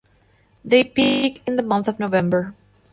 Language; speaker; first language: English; non-native, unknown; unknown